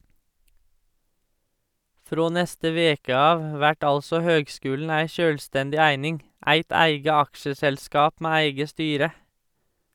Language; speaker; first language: Norwegian; native; Norwegian